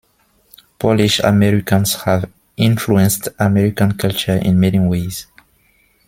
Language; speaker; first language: English; non-native, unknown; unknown